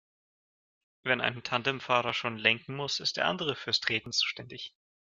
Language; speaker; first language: German; non-native, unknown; Russian